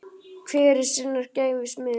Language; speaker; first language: Icelandic; native; Icelandic